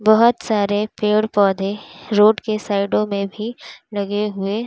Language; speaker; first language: Hindi; native; Hindi